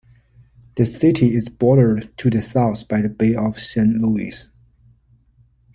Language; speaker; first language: English; non-native, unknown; Chinese